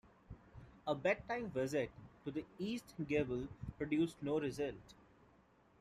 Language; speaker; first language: English; non-native, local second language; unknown